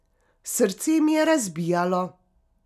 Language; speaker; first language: Slovenian; native; Slovenian